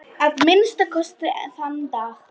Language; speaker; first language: Icelandic; non-native, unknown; Polish